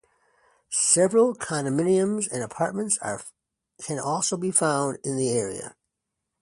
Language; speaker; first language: English; native; English